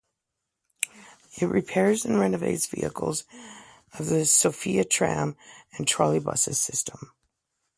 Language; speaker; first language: English; native; English